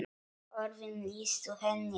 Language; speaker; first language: Icelandic; non-native, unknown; Polish